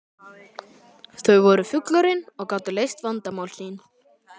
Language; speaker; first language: Icelandic; native; Icelandic